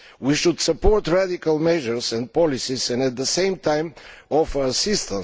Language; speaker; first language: English; non-native, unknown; Bulgarian